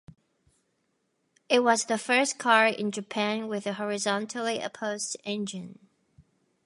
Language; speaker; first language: English; native; English